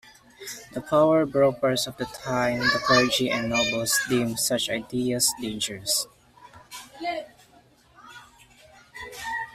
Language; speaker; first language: English; non-native, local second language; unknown